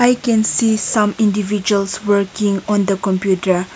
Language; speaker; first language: English; non-native, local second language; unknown